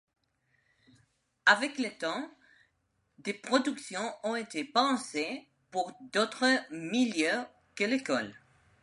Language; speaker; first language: French; non-native, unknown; Spanish